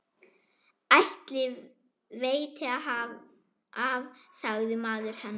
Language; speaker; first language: Icelandic; non-native, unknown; German